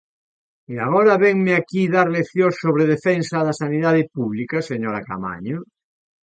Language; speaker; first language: Galician; native; Galician